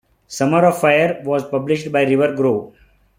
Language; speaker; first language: English; non-native, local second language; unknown